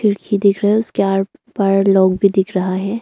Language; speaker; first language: Hindi; early bilingual, other home language; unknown